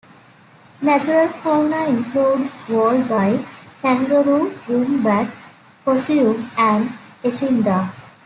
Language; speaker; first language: English; native; English